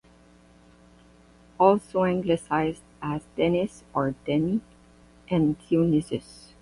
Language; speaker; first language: English; non-native, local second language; French